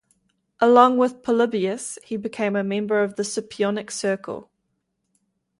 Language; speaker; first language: English; native; English